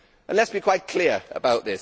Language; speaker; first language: English; native; English